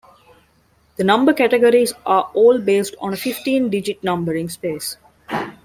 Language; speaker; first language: English; non-native, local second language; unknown